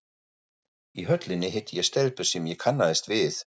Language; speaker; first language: Icelandic; non-native, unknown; German